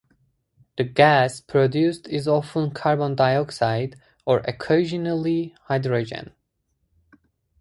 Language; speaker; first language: English; native; English